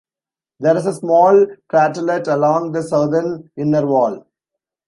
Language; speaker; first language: English; non-native, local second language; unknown